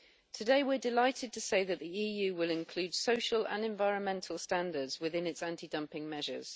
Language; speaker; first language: English; native; English